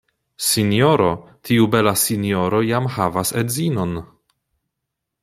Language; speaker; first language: Esperanto; non-native, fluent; Polish